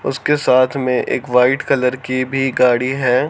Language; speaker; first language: Hindi; native; Hindi